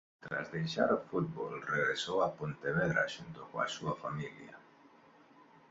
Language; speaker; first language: Galician; non-native, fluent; Spanish